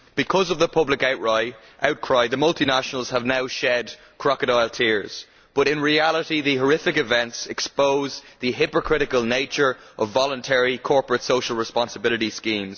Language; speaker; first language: English; native; English